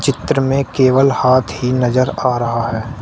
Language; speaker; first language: Hindi; native; Hindi